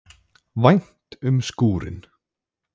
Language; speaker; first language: Icelandic; native; Icelandic